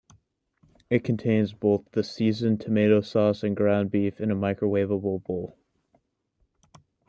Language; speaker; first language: English; native; English